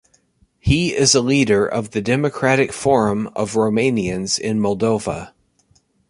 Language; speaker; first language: English; native; English